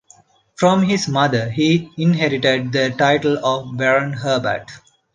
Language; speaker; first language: English; non-native, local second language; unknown